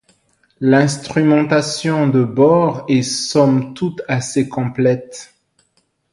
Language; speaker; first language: French; non-native, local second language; Malagasy